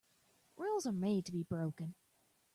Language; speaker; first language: English; native; English